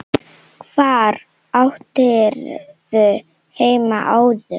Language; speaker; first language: Icelandic; non-native, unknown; Slovenian